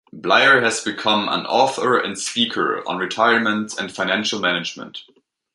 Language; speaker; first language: English; native; English